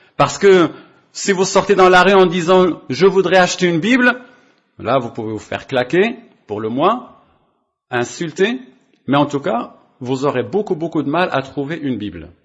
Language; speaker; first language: French; non-native, local second language; Arabic